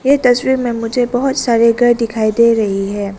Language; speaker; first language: Hindi; non-native, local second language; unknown